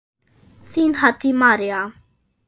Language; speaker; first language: Icelandic; non-native, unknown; German